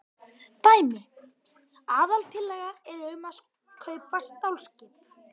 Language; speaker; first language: Icelandic; native; Icelandic